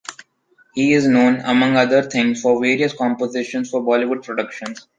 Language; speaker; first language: English; non-native, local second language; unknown